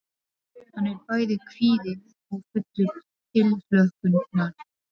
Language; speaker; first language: Icelandic; non-native, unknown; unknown